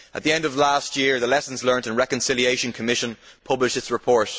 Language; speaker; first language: English; native; English